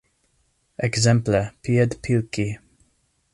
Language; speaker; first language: Esperanto; non-native, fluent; English